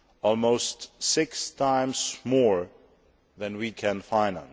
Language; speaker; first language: English; non-native, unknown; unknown